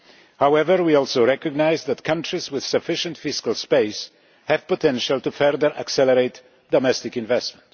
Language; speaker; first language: English; non-native, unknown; Polish